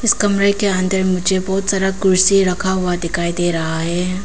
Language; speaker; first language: Hindi; non-native, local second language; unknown